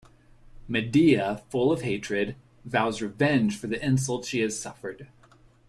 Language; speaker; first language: English; native; English